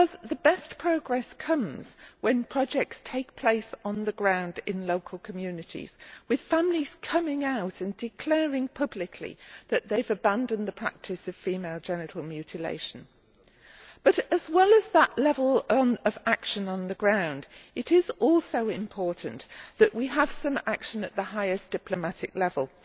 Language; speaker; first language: English; native; English